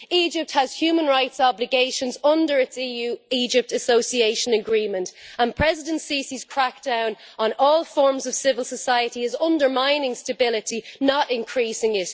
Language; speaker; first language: English; native; English